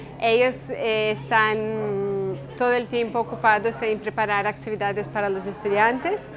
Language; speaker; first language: Spanish; non-native, related language; Portuguese